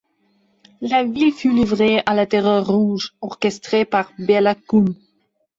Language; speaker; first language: French; non-native, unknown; Belarusian